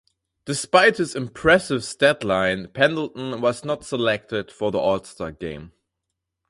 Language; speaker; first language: English; non-native, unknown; German